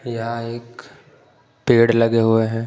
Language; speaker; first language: Hindi; non-native, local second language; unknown